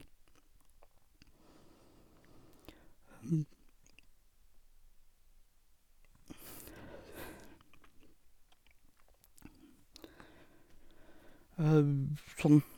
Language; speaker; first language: Norwegian; native; Norwegian